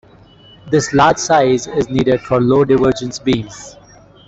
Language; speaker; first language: English; non-native, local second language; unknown